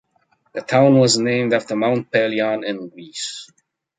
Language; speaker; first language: English; native; English